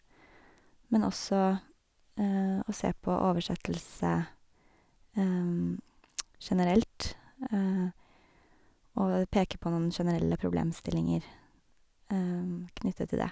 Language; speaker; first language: Norwegian; native; Norwegian